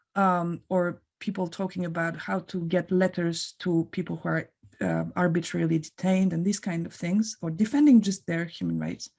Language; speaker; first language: English; non-native, fluent; French